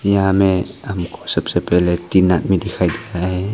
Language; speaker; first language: Hindi; non-native, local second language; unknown